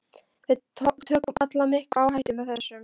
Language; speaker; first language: Icelandic; non-native, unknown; Polish